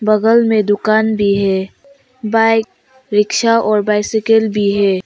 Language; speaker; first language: Hindi; non-native, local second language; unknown